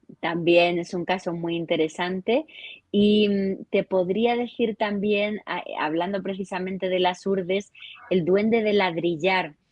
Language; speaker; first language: Spanish; native; Spanish